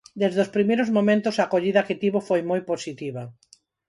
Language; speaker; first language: Galician; non-native, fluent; Spanish